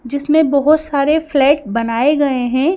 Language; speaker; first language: Hindi; native; Hindi